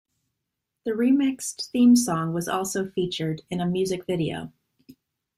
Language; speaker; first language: English; native; English